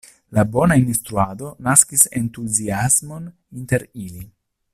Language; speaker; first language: Esperanto; non-native, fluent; Italian